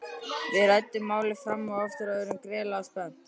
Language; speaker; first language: Icelandic; native; Icelandic